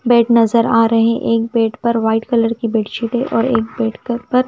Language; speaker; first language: Hindi; non-native, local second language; Punjabi